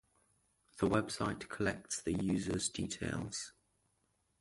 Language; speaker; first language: English; native; English